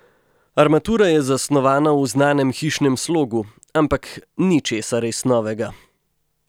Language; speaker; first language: Slovenian; native; Slovenian